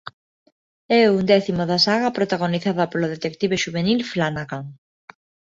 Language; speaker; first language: Galician; non-native, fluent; Spanish